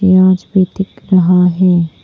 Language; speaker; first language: Hindi; non-native, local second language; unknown